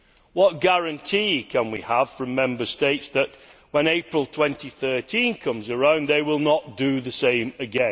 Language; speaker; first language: English; native; English